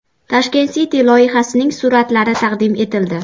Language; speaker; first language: Uzbek; native; Uzbek